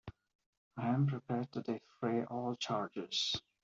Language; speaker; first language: English; non-native, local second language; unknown